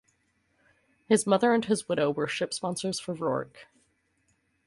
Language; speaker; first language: English; native; English